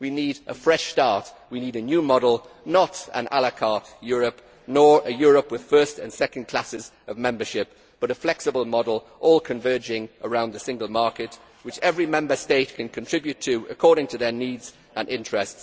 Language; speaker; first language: English; native; English